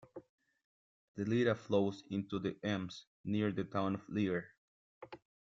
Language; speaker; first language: English; non-native, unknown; Spanish